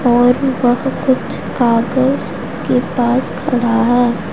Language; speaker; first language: Hindi; non-native, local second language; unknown